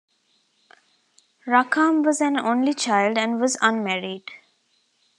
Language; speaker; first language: English; non-native, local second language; Tamil